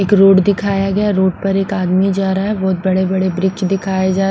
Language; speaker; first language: Hindi; non-native, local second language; Punjabi